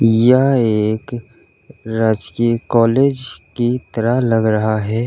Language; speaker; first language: Hindi; native; Hindi